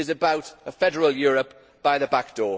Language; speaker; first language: English; native; English